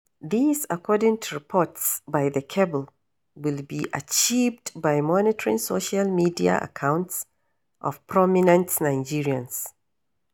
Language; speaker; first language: English; non-native, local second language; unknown